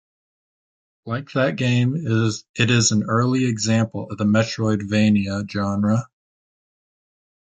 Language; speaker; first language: English; native; English